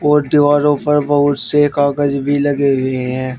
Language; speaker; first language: Hindi; native; Hindi